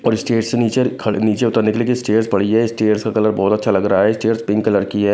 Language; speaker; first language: Hindi; non-native, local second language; Punjabi